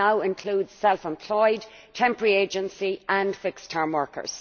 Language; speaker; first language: English; native; English